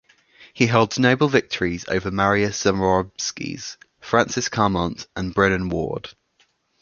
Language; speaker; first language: English; native; English